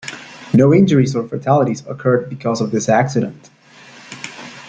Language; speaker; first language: English; native; English